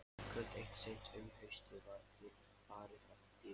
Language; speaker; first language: Icelandic; non-native, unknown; Lithuanian